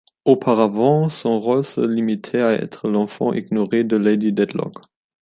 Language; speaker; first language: French; non-native, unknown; German